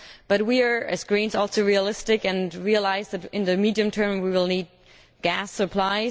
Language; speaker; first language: English; non-native, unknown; German